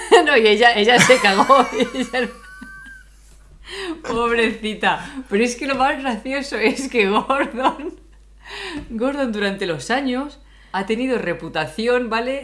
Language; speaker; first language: Spanish; native; Spanish